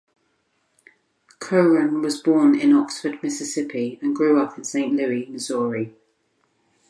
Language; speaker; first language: English; native; English